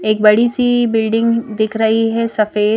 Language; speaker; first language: Hindi; native; Hindi